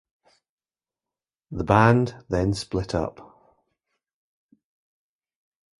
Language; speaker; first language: English; native; English